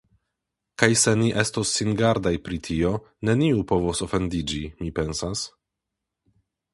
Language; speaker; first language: Esperanto; non-native, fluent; Polish